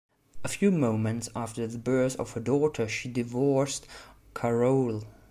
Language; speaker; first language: English; non-native, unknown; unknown